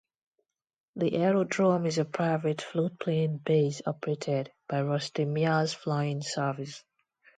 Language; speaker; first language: English; non-native, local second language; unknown